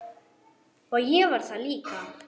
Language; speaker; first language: Icelandic; non-native, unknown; German